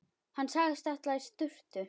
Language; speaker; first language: Icelandic; native; Icelandic